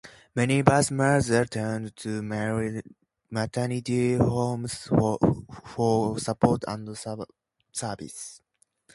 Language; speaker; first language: English; native; English